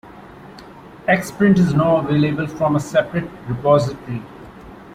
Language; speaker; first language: English; non-native, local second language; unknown